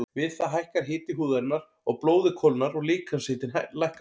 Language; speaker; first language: Icelandic; native; Icelandic